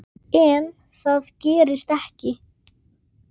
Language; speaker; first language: Icelandic; native; Icelandic